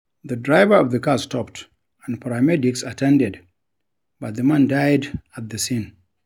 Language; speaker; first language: English; non-native, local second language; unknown